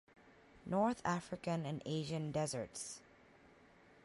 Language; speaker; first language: English; native; English